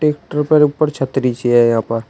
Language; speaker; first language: Hindi; native; Hindi